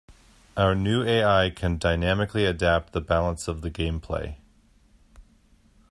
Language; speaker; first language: English; native; English